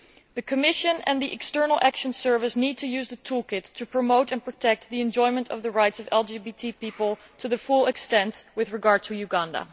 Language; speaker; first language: English; non-native, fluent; Dutch